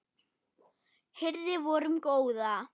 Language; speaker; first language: Icelandic; non-native, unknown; German